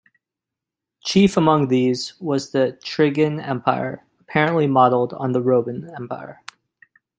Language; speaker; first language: English; native; English